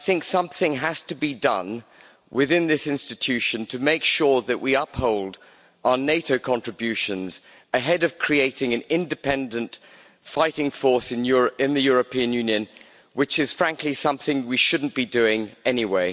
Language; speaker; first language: English; native; English